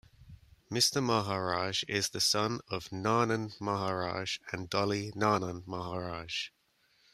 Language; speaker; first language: English; native; English